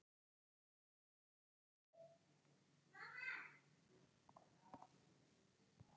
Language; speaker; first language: Icelandic; native; Icelandic